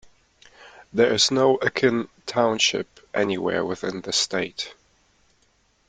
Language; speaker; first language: English; non-native, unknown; German